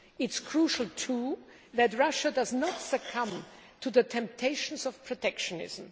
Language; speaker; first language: English; non-native, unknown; German